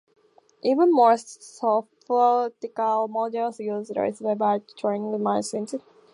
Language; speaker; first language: English; native; English